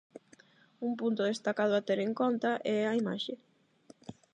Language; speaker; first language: Galician; non-native, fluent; Spanish